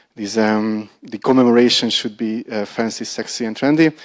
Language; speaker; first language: English; non-native, fluent; Hungarian